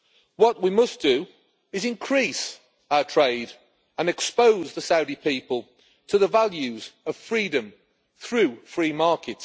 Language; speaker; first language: English; native; English